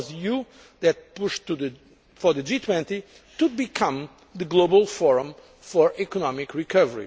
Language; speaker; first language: English; non-native, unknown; Portuguese